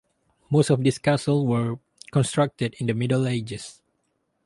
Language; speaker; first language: English; non-native, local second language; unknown